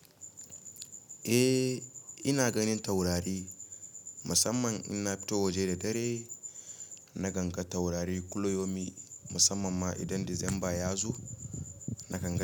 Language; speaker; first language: Hausa; native; Hausa